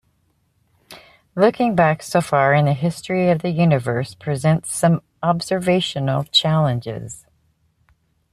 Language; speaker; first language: English; native; English